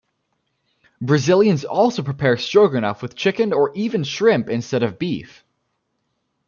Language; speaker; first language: English; native; English